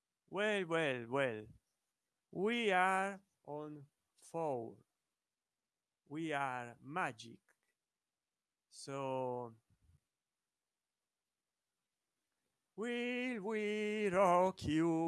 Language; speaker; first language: English; non-native, learner; Italian